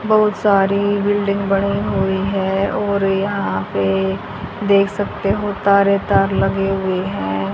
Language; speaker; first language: Hindi; native; Hindi